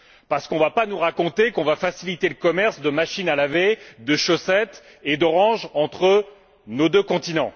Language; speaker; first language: French; native; French